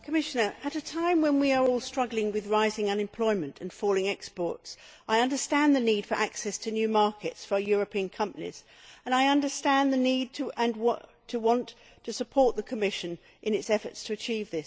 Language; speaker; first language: English; native; English